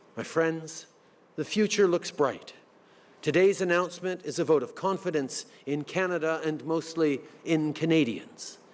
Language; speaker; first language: English; native; English